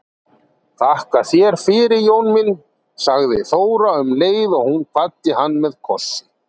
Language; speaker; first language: Icelandic; native; Icelandic